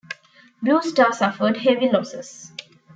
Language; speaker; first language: English; non-native, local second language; Tamil